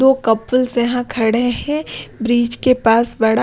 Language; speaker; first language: Hindi; non-native, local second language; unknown